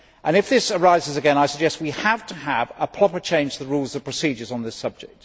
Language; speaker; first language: English; native; English